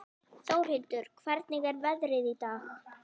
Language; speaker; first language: Icelandic; native; Icelandic